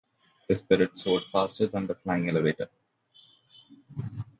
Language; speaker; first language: English; non-native, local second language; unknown